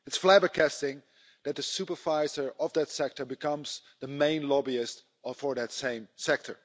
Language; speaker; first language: English; non-native, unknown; Dutch